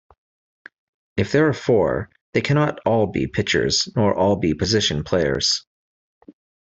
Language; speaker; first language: English; native; English